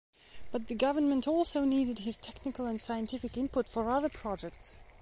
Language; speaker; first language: English; non-native, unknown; Belarusian